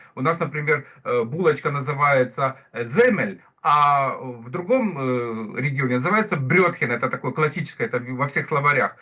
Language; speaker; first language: Russian; native; Russian